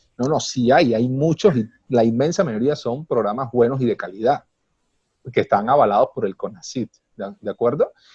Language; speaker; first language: Spanish; native; Spanish